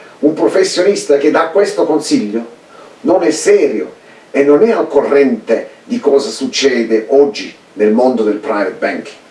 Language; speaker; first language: Italian; early bilingual, heritage; Italian